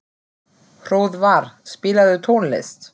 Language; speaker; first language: Icelandic; non-native, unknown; German